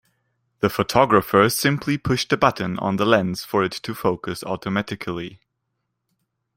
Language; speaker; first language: English; non-native, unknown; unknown